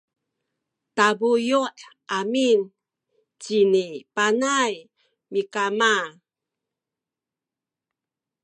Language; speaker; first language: Sakizaya; native; Sakizaya